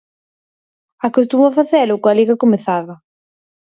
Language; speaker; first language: Galician; native; Galician